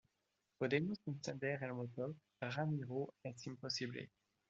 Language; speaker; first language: Spanish; non-native, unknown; French